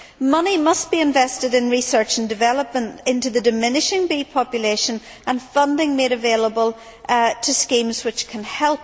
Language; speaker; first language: English; native; English